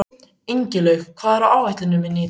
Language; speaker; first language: Icelandic; native; Icelandic